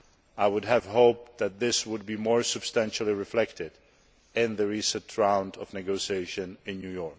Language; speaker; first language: English; non-native, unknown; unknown